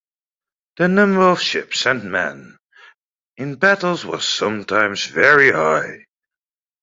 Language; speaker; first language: English; native; English